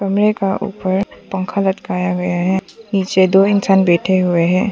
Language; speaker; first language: Hindi; non-native, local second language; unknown